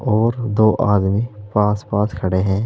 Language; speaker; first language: Hindi; native; Hindi